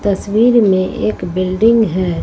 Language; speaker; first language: Hindi; native; Hindi